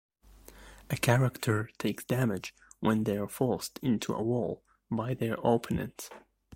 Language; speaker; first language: English; native; English